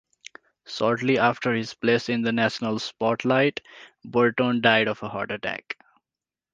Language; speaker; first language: English; non-native, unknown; Nepali